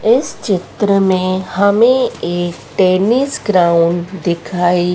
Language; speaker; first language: Hindi; native; Hindi